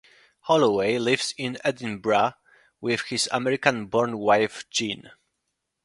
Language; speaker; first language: English; non-native, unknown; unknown